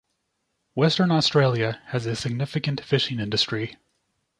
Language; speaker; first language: English; native; English